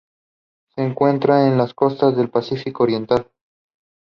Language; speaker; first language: English; non-native, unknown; Spanish